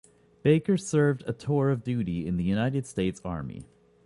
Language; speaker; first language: English; native; English